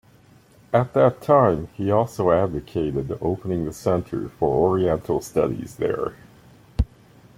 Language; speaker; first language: English; native; English